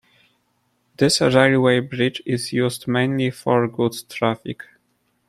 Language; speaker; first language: English; non-native, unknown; Polish